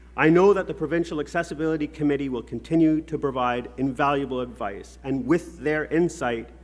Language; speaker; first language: English; native; English